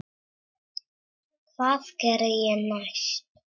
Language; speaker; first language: Icelandic; non-native, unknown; Czech